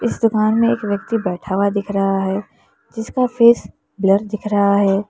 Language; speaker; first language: Hindi; native; Hindi